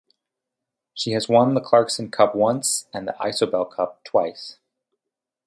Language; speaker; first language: English; native; English